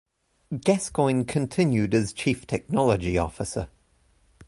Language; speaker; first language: English; native; English